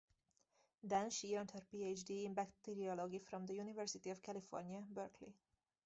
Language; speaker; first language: English; native; English